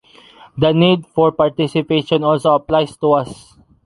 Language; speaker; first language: English; non-native, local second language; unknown